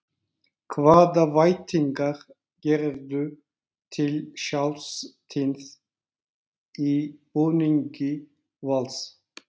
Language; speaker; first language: Icelandic; non-native, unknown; Turkish